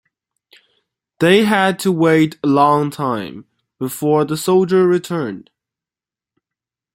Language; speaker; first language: English; non-native, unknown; Chinese